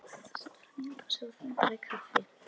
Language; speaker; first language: Icelandic; non-native, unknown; Polish